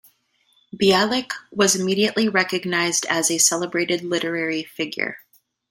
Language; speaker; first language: English; native; English